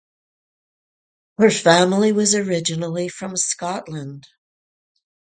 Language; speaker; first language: English; native; English